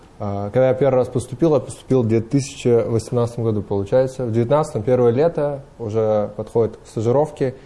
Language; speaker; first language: Russian; non-native, fluent; Uzbek